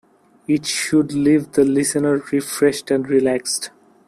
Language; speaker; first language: English; non-native, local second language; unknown